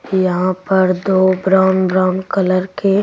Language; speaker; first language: Hindi; native; Hindi